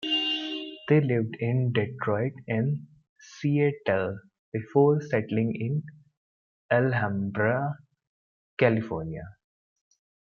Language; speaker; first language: English; non-native, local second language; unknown